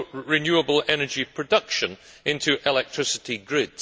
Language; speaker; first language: English; native; English